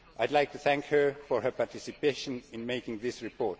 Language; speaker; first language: English; non-native, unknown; Estonian